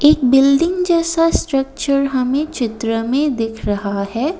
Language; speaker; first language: Hindi; non-native, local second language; Assamese